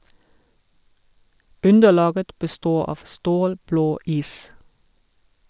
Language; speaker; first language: Norwegian; non-native, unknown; German